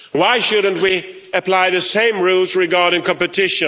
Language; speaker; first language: English; non-native, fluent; Swedish